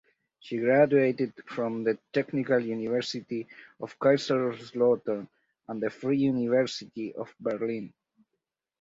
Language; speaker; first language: English; native; English